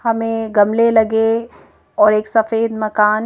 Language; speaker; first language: Hindi; native; Hindi